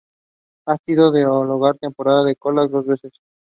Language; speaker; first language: English; non-native, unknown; Spanish